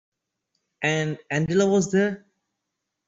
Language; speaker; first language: English; non-native, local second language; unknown